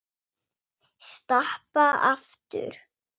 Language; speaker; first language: Icelandic; non-native, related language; Swedish